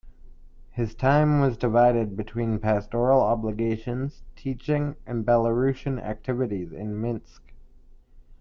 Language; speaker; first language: English; native; English